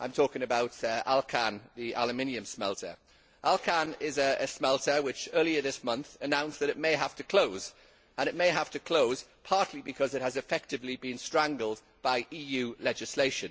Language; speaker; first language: English; native; English